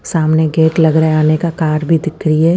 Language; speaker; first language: Hindi; non-native, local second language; Punjabi